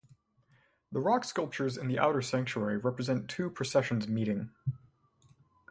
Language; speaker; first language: English; native; English